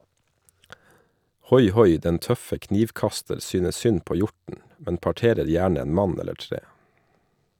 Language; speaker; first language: Norwegian; native; Norwegian